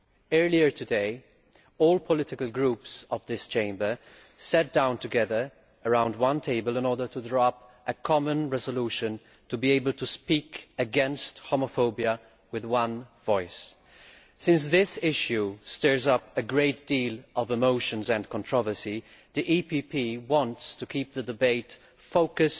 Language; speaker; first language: English; non-native, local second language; Maltese